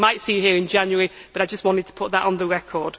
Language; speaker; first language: English; native; English